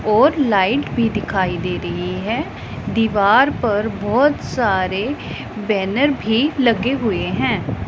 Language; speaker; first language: Hindi; non-native, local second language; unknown